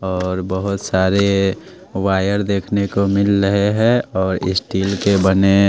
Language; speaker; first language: Hindi; non-native, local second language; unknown